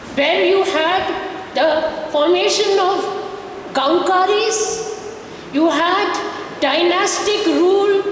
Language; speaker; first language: English; non-native, local second language; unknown